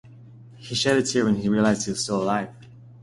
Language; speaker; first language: English; native; English